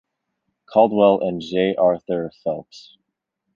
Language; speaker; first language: English; native; English